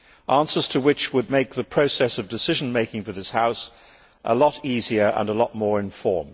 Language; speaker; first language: English; native; English